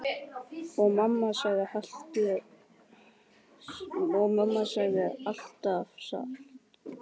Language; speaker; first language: Icelandic; native; Icelandic